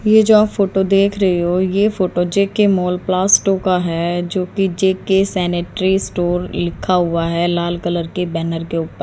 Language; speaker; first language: Hindi; native; Hindi